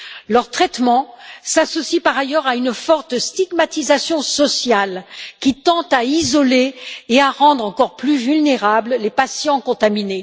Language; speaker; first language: French; native; French